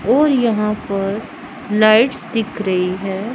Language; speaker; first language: Hindi; non-native, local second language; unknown